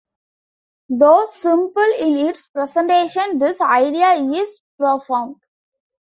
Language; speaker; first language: English; non-native, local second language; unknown